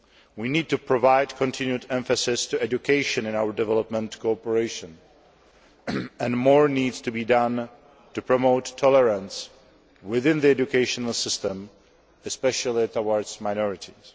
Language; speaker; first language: English; non-native, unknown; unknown